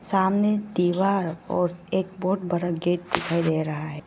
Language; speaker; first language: Hindi; non-native, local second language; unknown